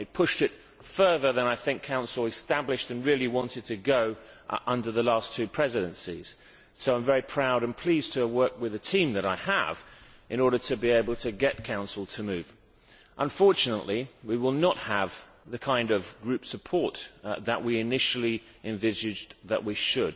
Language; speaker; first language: English; native; English